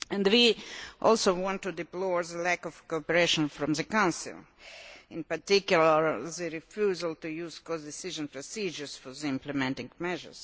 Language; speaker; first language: English; non-native, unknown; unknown